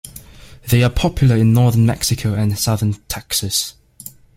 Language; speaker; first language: English; native; English